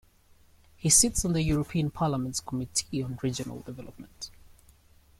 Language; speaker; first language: English; native; English